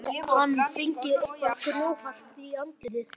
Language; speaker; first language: Icelandic; native; Icelandic